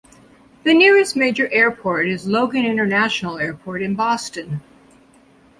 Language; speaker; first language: English; native; English